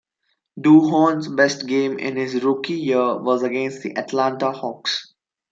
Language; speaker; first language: English; non-native, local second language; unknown